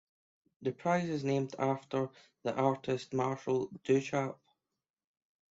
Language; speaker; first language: English; native; English